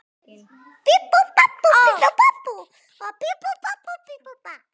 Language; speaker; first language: Icelandic; native; Icelandic